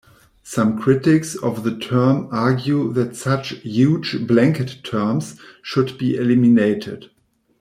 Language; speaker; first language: English; non-native, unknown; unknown